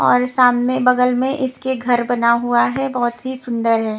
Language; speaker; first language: Hindi; non-native, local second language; Punjabi